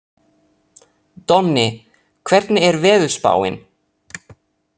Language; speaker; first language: Icelandic; non-native, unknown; Italian